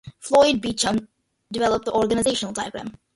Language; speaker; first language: English; early bilingual, other home language; Malayalam